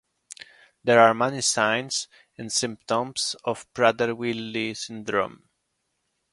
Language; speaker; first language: English; non-native, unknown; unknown